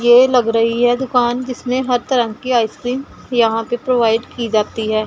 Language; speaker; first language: Hindi; non-native, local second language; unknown